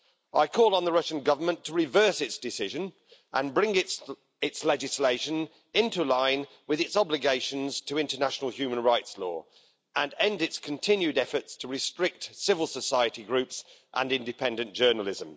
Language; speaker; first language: English; native; English